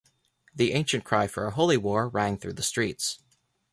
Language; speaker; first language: English; native; English